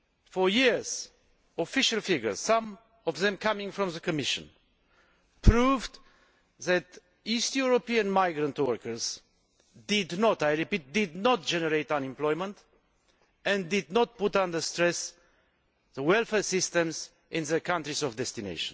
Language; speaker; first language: English; non-native, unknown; Romanian